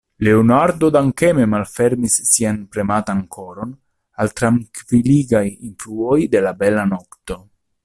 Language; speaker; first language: Esperanto; non-native, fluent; Italian